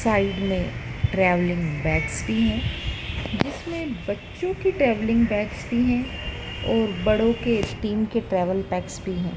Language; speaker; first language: Hindi; native; Hindi